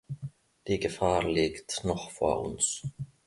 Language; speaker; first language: German; non-native, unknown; Finnish